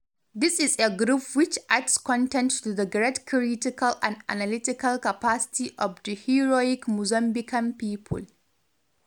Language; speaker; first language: English; non-native, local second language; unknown